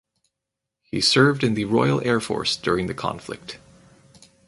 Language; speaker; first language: English; native; English